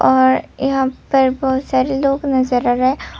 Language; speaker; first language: Hindi; non-native, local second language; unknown